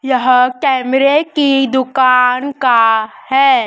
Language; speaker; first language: Hindi; native; Hindi